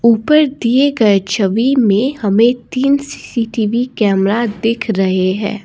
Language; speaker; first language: Hindi; non-native, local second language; Assamese